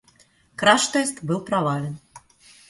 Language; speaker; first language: Russian; native; Russian